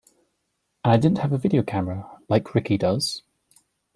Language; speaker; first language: English; native; English